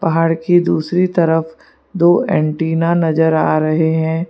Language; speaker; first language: Hindi; non-native, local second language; Gujarati